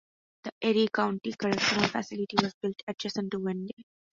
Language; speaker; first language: English; non-native, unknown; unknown